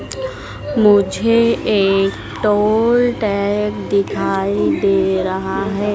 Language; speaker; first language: Hindi; native; Hindi